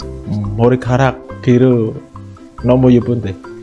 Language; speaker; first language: Korean; non-native, learner; Indonesian